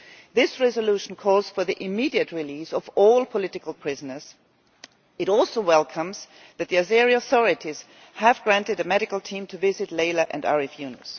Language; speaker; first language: English; non-native, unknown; German